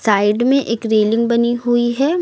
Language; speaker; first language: Hindi; native; Hindi